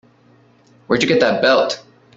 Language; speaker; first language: English; native; English